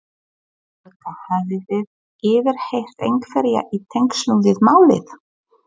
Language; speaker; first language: Icelandic; non-native, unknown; Polish